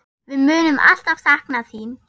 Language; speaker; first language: Icelandic; non-native, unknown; German